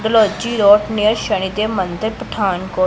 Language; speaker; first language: Hindi; non-native, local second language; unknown